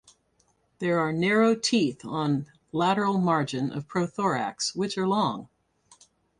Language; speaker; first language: English; native; English